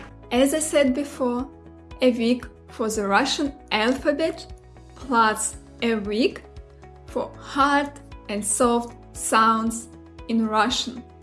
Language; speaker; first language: English; non-native, fluent; Russian